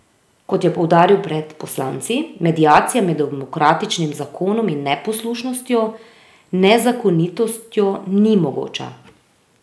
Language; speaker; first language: Slovenian; native; Slovenian